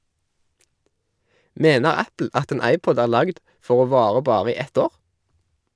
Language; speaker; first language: Norwegian; native; Norwegian